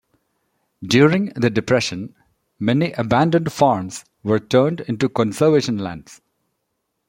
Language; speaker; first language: English; non-native, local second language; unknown